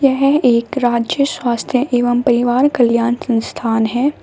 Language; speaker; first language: Hindi; native; Hindi